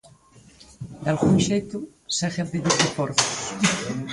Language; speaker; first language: Galician; native; Galician